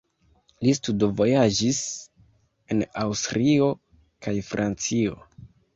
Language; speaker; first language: Esperanto; non-native, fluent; Kinyarwanda